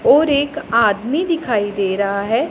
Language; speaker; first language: Hindi; non-native, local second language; Punjabi